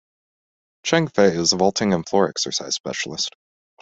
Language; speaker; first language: English; native; English